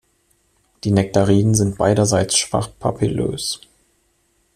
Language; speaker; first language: German; native; German